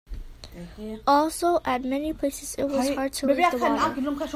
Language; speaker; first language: English; non-native, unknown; Hakha Chin